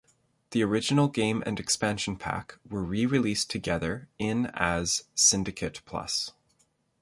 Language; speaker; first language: English; native; English